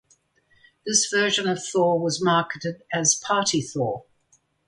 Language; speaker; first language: English; native; English